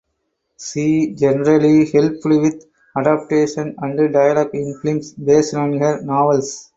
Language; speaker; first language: English; non-native, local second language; Tamil